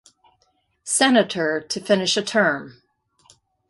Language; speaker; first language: English; native; English